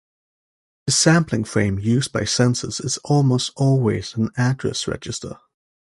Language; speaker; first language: English; native; English